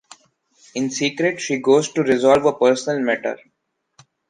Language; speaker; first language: English; non-native, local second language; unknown